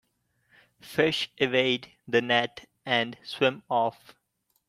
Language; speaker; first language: English; non-native, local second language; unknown